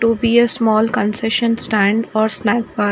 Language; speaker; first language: English; non-native, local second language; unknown